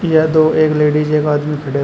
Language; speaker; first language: Hindi; native; Hindi